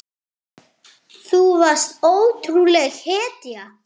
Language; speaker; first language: Icelandic; non-native, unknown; French